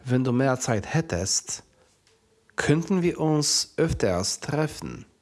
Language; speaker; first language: German; non-native, fluent; Polish